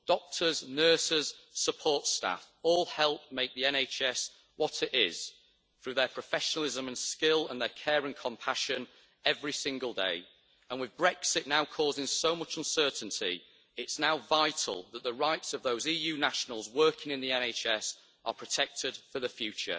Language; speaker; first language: English; native; English